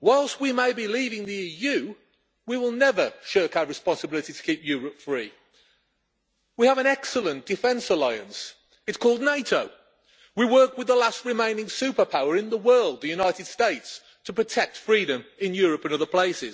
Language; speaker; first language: English; native; English